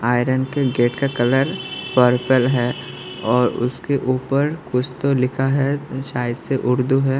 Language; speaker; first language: Hindi; non-native, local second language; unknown